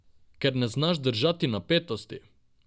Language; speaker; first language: Slovenian; non-native, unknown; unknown